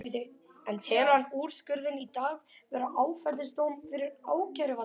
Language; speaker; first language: Icelandic; native; Icelandic